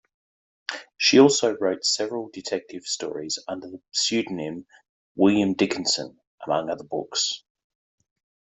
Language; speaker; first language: English; native; English